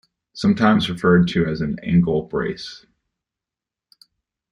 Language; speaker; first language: English; native; English